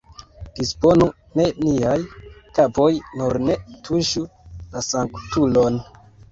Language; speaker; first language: Esperanto; non-native, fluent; Kinyarwanda